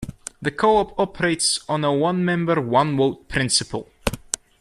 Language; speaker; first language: English; native; English